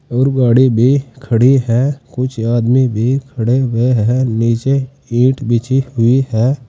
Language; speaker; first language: Hindi; native; Hindi